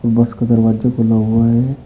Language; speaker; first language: Hindi; native; Hindi